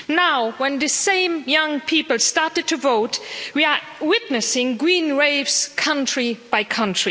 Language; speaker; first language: English; non-native, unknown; Luxembourgish